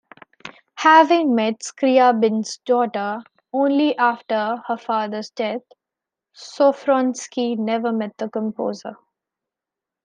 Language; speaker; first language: English; non-native, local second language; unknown